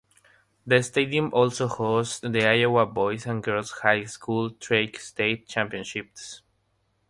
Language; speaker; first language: English; non-native, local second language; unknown